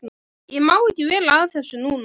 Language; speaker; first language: Icelandic; native; Icelandic